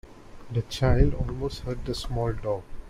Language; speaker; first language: English; non-native, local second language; Tamil